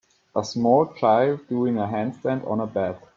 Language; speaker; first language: English; native; English